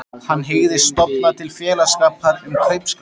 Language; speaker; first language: Icelandic; native; Icelandic